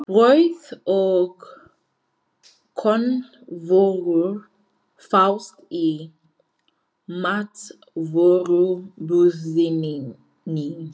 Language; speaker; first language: Icelandic; non-native, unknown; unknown